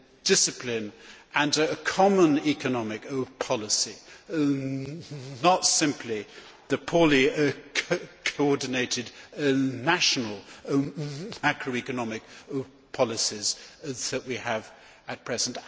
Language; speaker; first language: English; native; English